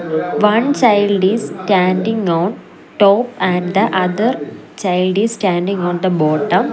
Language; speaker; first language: English; non-native, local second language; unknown